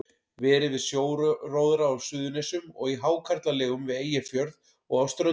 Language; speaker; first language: Icelandic; native; Icelandic